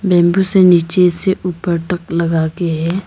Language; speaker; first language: Hindi; non-native, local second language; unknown